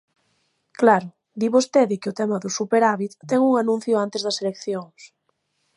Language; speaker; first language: Galician; native; Galician